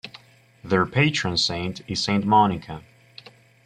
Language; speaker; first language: English; native; English